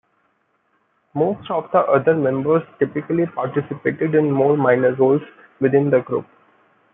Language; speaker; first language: English; non-native, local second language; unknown